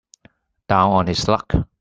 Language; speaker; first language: English; non-native, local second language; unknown